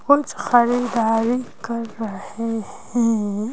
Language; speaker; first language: Hindi; native; Hindi